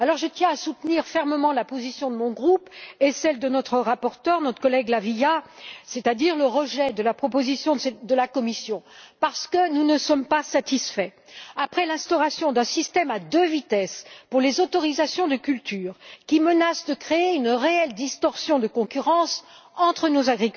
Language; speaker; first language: French; native; French